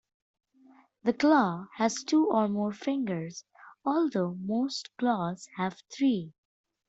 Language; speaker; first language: English; non-native, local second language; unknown